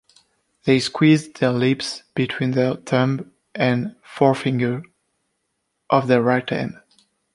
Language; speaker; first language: English; non-native, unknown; French